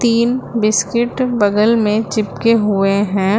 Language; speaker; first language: Hindi; native; Hindi